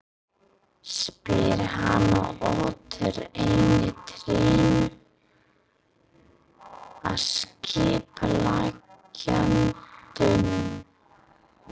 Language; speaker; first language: Icelandic; non-native, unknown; English